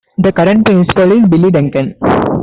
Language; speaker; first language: English; non-native, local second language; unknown